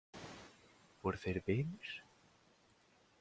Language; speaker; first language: Icelandic; native; Icelandic